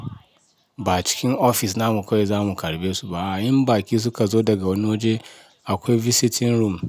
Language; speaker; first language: Hausa; non-native, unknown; Yoruba